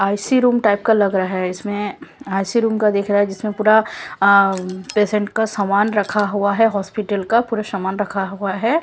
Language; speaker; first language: Hindi; non-native, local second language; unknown